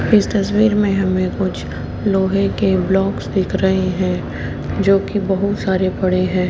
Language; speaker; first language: Hindi; native; Hindi